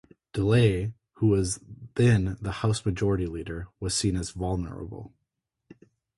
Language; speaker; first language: English; native; English